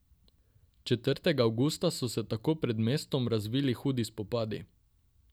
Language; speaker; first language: Slovenian; non-native, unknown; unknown